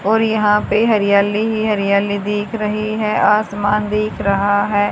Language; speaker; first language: Hindi; native; Hindi